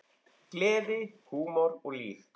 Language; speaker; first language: Icelandic; native; Icelandic